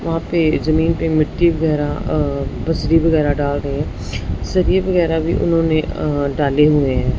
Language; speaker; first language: Hindi; non-native, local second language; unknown